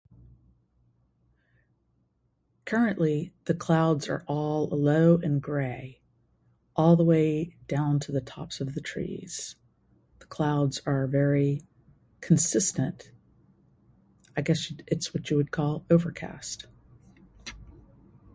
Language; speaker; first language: English; native; English